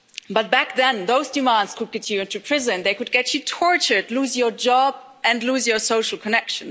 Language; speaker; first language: English; non-native, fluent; German